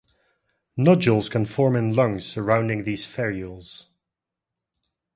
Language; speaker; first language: English; non-native, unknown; Dutch